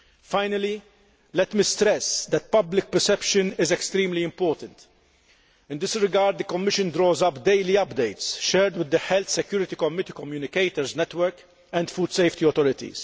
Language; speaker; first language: English; non-native, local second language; Maltese